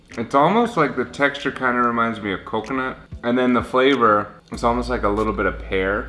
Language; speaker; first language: English; native; English